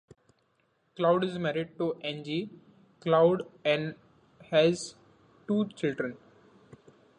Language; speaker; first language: English; non-native, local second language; Marathi